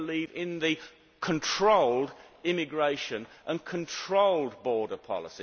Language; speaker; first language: English; native; English